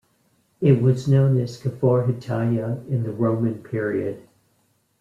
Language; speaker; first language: English; native; English